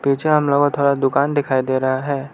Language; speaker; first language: Hindi; non-native, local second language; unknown